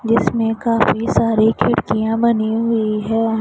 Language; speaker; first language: Hindi; non-native, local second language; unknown